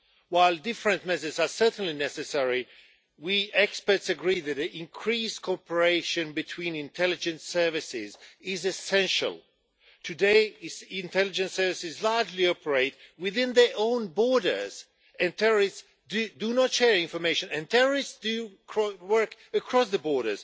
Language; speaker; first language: English; non-native, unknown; Swedish